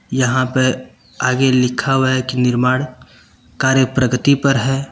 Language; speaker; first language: Hindi; native; Hindi